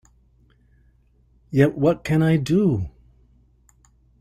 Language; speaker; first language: English; native; English